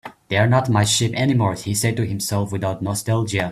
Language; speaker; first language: English; non-native, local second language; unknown